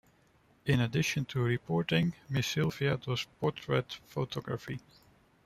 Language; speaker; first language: English; non-native, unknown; Dutch